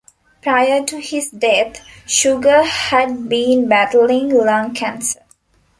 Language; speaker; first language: English; non-native, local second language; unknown